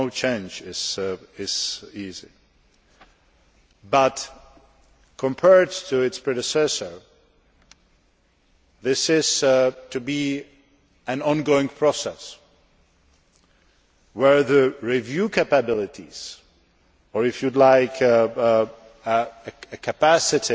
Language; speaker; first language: English; non-native, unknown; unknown